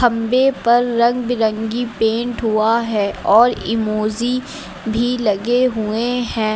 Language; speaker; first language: Hindi; native; Hindi